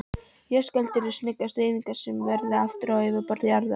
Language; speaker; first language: Icelandic; non-native, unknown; Polish